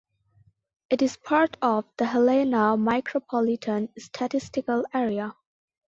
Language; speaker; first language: English; non-native, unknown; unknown